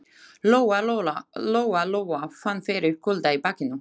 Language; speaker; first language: Icelandic; non-native, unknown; Slovak